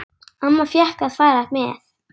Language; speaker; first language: Icelandic; native; Icelandic